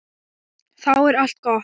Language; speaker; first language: Icelandic; non-native, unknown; Thai